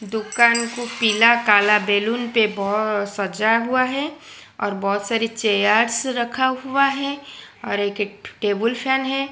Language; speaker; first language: Hindi; non-native, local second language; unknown